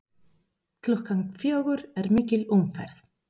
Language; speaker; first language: Icelandic; non-native, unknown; Spanish